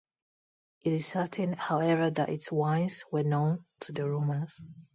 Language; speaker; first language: English; non-native, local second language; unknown